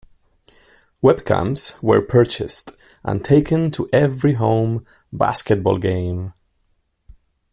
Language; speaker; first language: English; non-native, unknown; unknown